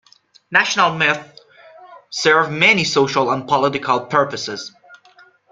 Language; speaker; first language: English; non-native, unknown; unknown